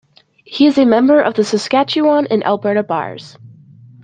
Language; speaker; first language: English; native; English